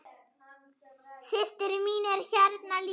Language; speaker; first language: Icelandic; non-native, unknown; German